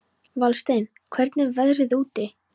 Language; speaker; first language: Icelandic; non-native, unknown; Polish